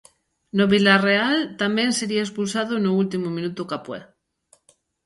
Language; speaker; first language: Galician; native; Galician